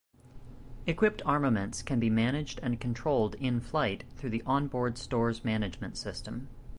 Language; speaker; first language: English; native; English